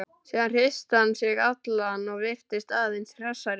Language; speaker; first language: Icelandic; native; Icelandic